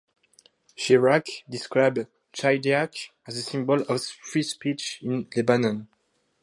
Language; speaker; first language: English; non-native, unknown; French